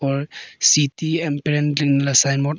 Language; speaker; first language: Hindi; early bilingual, other home language; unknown